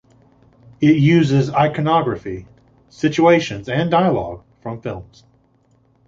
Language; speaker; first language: English; native; English